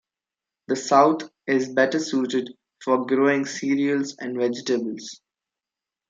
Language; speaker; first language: English; non-native, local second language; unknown